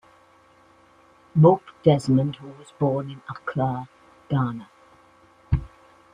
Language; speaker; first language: English; native; English